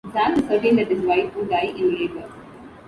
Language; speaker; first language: English; non-native, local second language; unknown